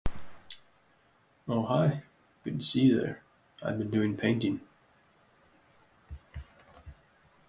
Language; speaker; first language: English; native; English